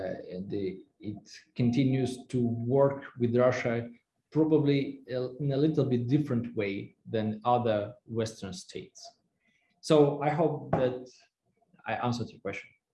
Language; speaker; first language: English; non-native, fluent; Russian